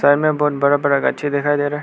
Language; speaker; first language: Hindi; non-native, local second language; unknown